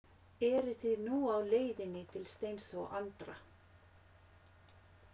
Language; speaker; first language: Icelandic; non-native, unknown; Finnish